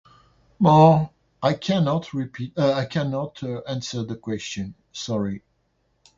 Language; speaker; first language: English; non-native, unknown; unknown